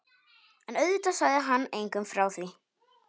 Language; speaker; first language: Icelandic; non-native, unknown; Polish